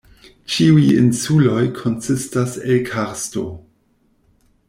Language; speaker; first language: Esperanto; non-native, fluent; German